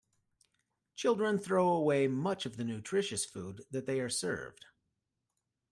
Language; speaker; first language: English; native; English